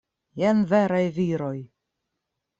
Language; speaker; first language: Esperanto; non-native, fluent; Russian